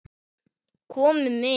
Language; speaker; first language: Icelandic; native; Icelandic